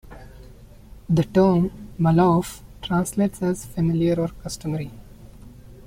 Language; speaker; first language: English; non-native, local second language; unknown